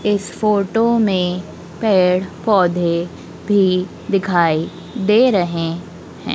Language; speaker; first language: Hindi; native; Hindi